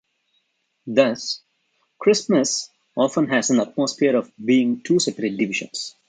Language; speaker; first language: English; non-native, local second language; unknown